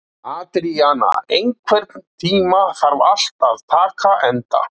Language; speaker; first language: Icelandic; native; Icelandic